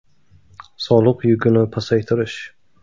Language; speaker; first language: Uzbek; native; Uzbek